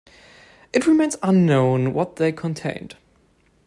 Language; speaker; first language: English; non-native, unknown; German